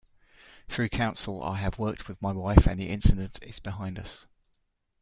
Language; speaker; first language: English; native; English